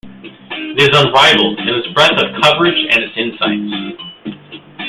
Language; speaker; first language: English; native; English